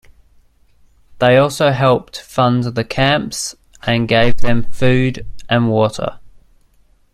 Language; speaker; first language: English; native; English